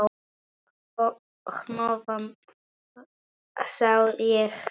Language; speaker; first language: Icelandic; non-native, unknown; Polish